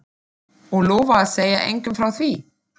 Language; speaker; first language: Icelandic; non-native, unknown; German